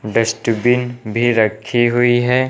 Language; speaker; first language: Hindi; native; Hindi